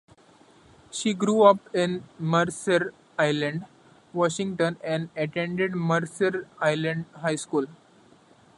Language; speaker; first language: English; non-native, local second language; Marathi